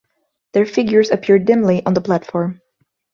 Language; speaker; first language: English; non-native, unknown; Portuguese